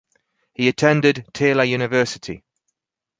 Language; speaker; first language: English; native; English